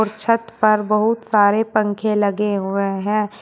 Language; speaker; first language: Hindi; native; Hindi